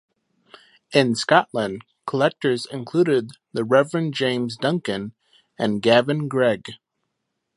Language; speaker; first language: English; native; English